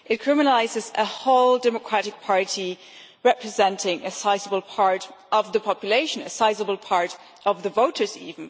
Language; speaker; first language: English; non-native, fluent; German